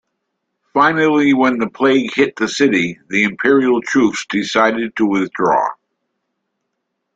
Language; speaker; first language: English; native; English